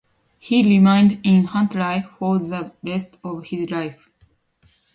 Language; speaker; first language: English; non-native, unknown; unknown